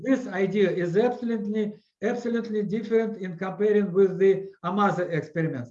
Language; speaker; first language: English; non-native, learner; Russian